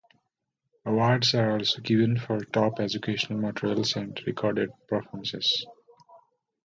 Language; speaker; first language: English; non-native, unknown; Nepali